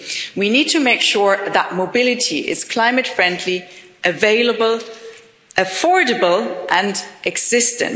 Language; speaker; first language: English; non-native, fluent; German